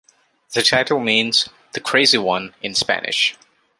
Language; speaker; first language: English; non-native, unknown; Divehi